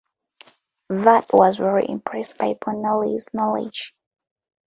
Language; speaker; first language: English; non-native, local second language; Ganda